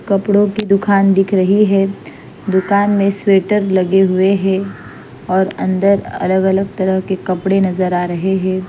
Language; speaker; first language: Hindi; non-native, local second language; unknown